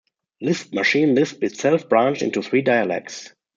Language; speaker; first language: English; non-native, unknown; German